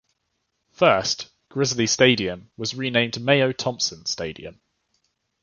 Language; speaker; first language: English; native; English